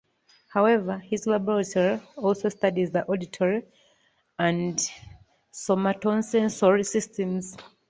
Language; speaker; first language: English; non-native, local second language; Ganda